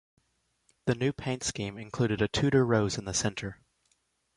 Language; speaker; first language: English; native; English